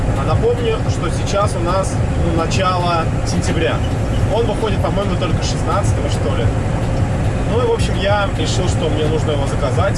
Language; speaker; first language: Russian; native; Russian